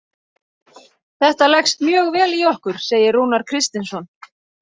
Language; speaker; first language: Icelandic; native; Icelandic